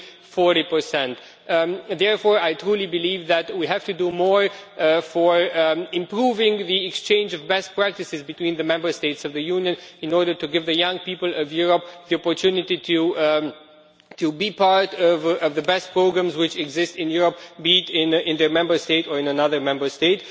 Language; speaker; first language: English; non-native, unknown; Romanian